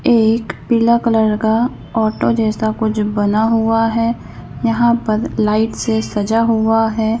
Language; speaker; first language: Hindi; native; Hindi